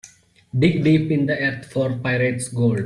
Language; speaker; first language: English; non-native, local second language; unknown